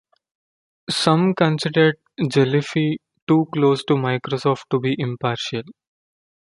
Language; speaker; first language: English; non-native, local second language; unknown